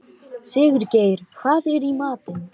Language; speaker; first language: Icelandic; non-native, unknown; Lithuanian